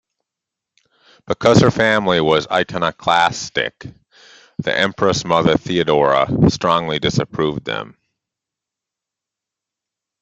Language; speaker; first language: English; native; English